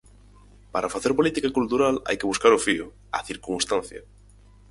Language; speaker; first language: Galician; native; Galician